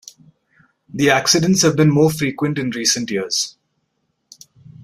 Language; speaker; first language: English; non-native, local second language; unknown